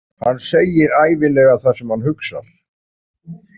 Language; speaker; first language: Icelandic; native; Icelandic